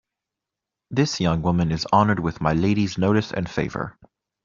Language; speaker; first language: English; native; English